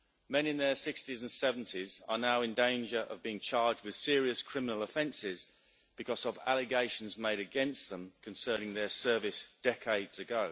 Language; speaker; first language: English; native; English